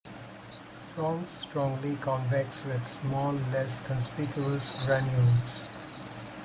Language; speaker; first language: English; non-native, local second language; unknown